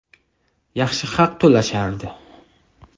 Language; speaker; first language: Uzbek; native; Uzbek